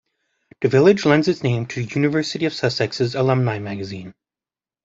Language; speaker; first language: English; native; English